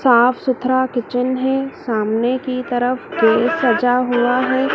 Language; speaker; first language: Hindi; native; Hindi